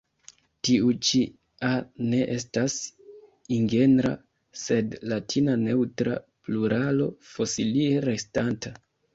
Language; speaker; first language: Esperanto; non-native, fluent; Kinyarwanda